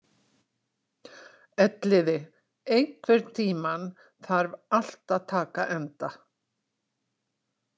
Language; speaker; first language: Icelandic; native; Icelandic